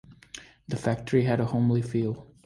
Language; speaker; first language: English; native; English